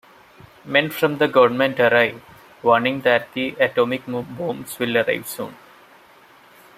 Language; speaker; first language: English; non-native, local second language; Malayalam